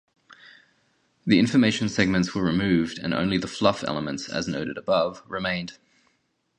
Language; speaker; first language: English; native; English